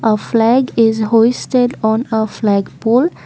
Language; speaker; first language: English; non-native, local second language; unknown